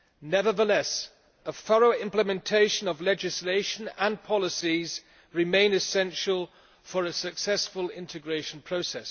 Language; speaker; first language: English; non-native, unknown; German